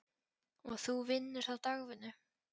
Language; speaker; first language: Icelandic; non-native, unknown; Polish